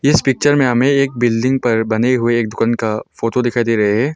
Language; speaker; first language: Hindi; non-native, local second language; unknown